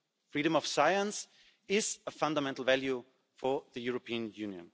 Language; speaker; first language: English; non-native, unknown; German